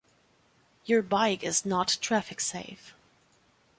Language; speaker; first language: English; non-native, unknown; German